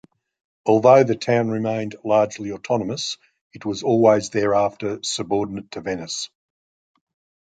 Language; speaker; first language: English; native; English